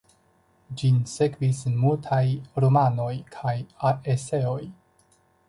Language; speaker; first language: Esperanto; non-native, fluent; Chinese